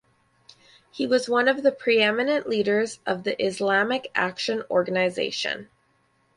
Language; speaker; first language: English; native; English